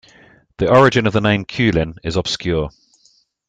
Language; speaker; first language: English; native; English